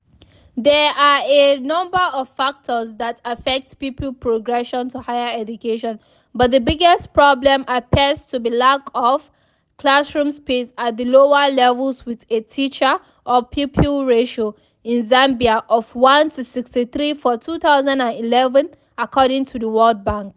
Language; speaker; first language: English; non-native, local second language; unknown